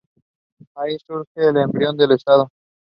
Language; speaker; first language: English; non-native, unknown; Spanish